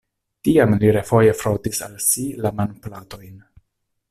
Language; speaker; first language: Esperanto; non-native, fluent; Italian